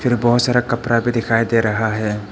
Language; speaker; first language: Hindi; early bilingual, other home language; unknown